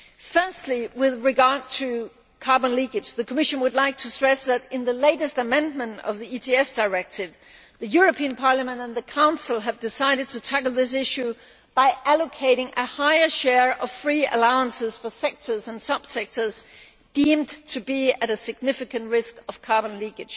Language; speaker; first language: English; non-native, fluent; Danish